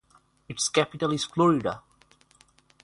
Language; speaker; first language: English; non-native, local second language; Bangla